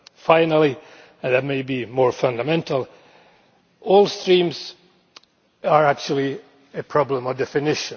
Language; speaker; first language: English; non-native, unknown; Finnish